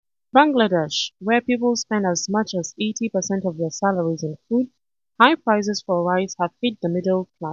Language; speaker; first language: English; non-native, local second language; Hausa